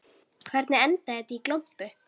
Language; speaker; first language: Icelandic; native; Icelandic